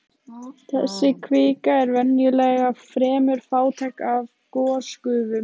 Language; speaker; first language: Icelandic; native; Icelandic